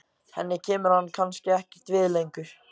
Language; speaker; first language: Icelandic; native; Icelandic